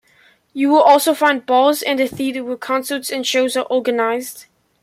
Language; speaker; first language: English; native; English